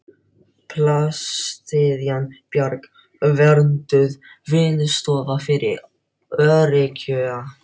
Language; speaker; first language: Icelandic; non-native, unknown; Filipino